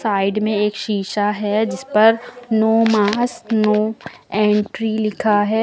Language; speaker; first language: Hindi; native; Hindi